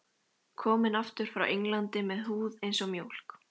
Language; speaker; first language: Icelandic; native; Icelandic